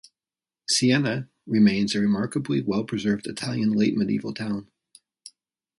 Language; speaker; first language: English; native; English